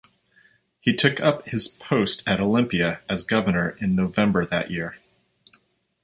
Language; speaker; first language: English; native; English